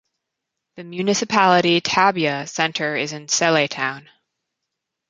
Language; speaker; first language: English; native; English